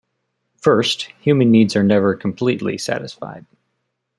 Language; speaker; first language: English; native; English